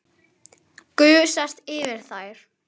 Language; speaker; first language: Icelandic; native; Icelandic